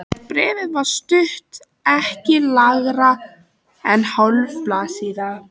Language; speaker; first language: Icelandic; native; Icelandic